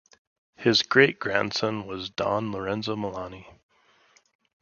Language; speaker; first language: English; native; English